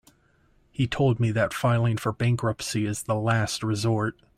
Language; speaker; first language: English; native; English